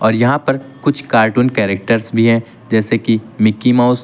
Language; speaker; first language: Hindi; native; Hindi